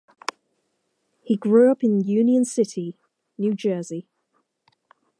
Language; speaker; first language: English; native; English